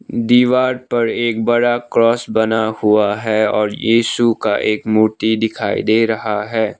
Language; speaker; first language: Hindi; non-native, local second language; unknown